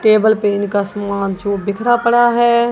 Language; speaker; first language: Hindi; non-native, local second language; Punjabi